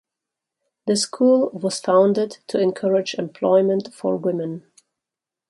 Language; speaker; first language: English; native; English